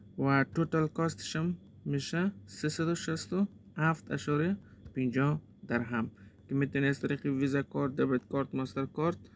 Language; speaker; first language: Persian; native; Persian